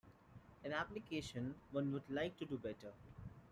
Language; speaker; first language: English; non-native, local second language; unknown